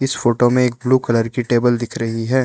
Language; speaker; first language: Hindi; non-native, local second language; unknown